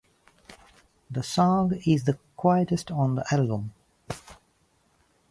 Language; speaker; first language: English; non-native, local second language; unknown